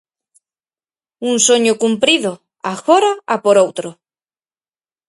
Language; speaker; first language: Galician; native; Galician